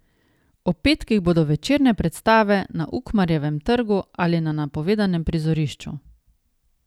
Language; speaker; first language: Slovenian; native; Slovenian